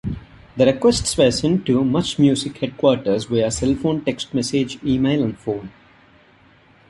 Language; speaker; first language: English; non-native, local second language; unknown